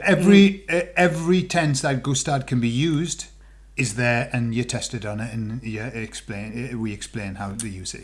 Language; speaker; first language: English; native; English